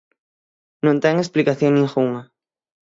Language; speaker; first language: Galician; native; Galician